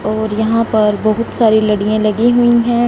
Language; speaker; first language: Hindi; non-native, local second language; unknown